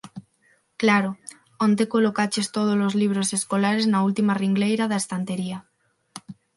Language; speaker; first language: Galician; non-native, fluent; Spanish